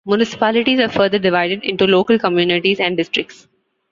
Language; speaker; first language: English; non-native, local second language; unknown